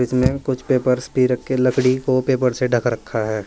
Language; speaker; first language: Hindi; native; Hindi